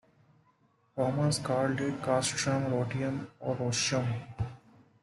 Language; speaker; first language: English; non-native, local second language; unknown